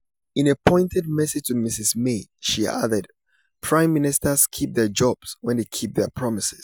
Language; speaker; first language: English; non-native, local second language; Yoruba